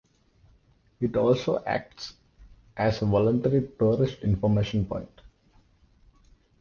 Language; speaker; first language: English; non-native, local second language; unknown